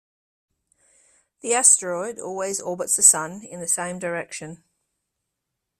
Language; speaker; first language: English; native; English